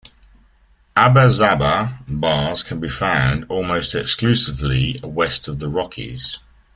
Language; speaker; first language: English; native; English